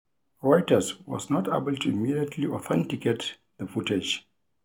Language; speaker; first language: English; non-native, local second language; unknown